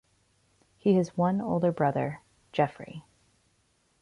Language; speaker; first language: English; native; English